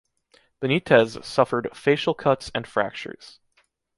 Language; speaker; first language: English; native; English